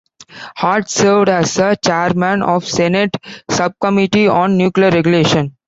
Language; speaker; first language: English; non-native, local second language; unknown